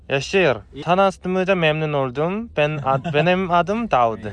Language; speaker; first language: Turkish; non-native, learner; Korean